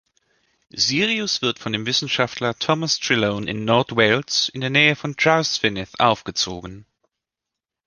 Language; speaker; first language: German; native; German